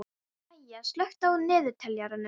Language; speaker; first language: Icelandic; non-native, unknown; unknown